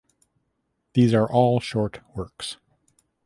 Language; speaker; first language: English; native; English